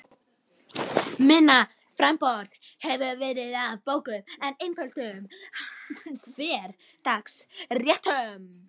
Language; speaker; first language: Icelandic; native; Icelandic